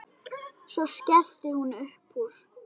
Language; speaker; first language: Icelandic; native; Icelandic